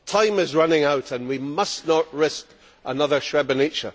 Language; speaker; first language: English; native; English